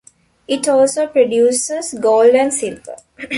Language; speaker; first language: English; non-native, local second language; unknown